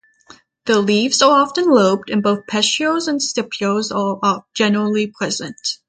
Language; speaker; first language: English; native; English